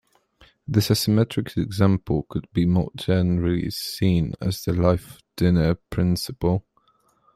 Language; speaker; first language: English; non-native, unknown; Polish